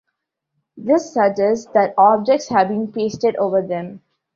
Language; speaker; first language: English; non-native, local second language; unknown